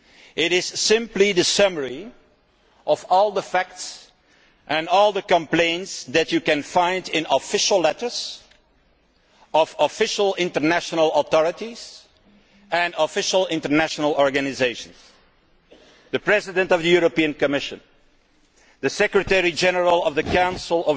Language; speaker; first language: English; non-native, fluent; Dutch